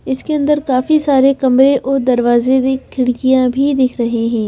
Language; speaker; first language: Hindi; native; Hindi